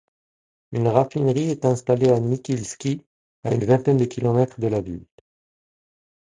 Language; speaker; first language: French; non-native, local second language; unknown